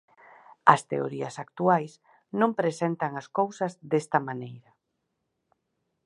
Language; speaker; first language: Galician; native; Galician